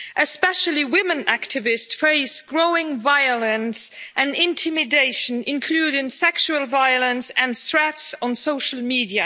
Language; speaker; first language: English; non-native, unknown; Luxembourgish